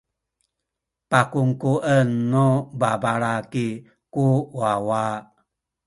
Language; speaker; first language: Sakizaya; native; Sakizaya